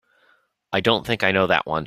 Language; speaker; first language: English; native; English